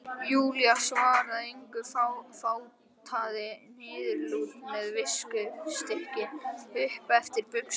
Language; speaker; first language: Icelandic; native; Icelandic